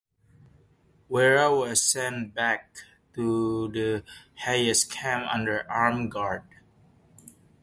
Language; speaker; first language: English; non-native, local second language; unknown